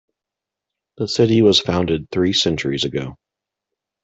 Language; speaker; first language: English; native; English